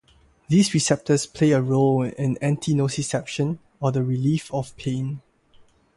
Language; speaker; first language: English; non-native, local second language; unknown